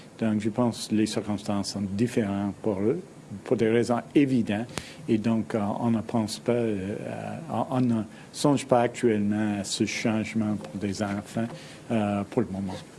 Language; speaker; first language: French; non-native, fluent; English